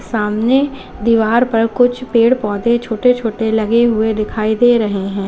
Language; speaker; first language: Hindi; native; Hindi